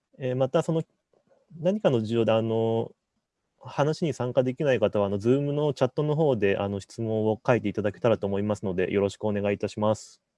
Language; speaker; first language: Japanese; native; Japanese